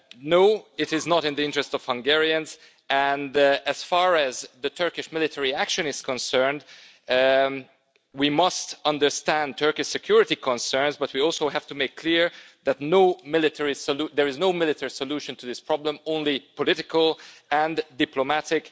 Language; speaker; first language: English; non-native, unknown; Hungarian